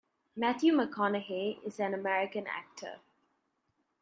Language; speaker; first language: English; non-native, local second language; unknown